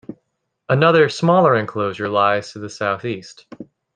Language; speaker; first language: English; native; English